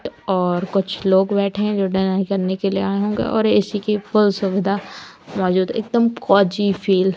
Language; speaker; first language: Hindi; native; Hindi